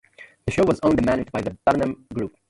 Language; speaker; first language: English; native; English